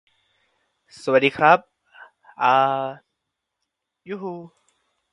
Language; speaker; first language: English; non-native, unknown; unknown